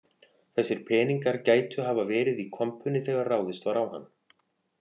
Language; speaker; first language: Icelandic; native; Icelandic